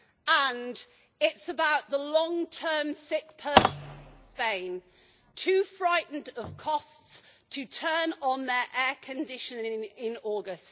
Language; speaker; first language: English; native; English